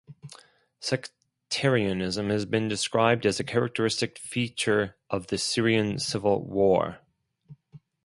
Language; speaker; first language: English; non-native, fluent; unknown